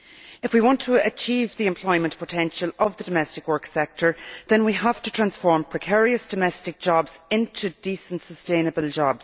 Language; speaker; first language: English; native; English